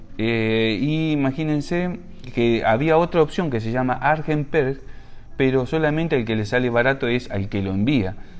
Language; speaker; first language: Spanish; native; Spanish